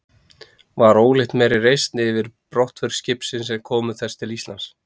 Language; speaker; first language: Icelandic; native; Icelandic